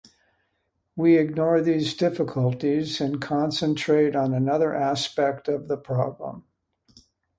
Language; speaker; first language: English; native; English